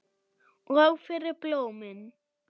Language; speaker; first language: Icelandic; non-native, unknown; German